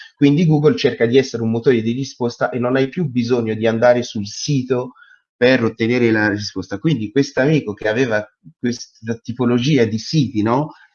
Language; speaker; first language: Italian; non-native, related language; French